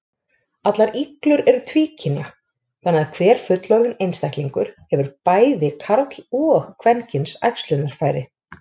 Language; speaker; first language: Icelandic; native; Icelandic